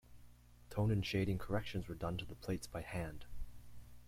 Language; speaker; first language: English; native; English